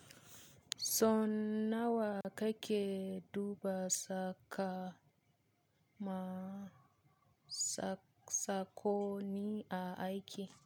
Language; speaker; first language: Hausa; native; Hausa